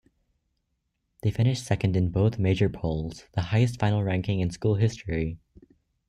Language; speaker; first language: English; native; English